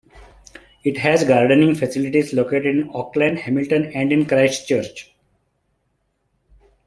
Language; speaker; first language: English; non-native, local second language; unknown